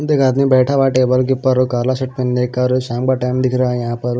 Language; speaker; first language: Hindi; non-native, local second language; Punjabi